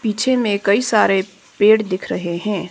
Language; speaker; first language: Hindi; non-native, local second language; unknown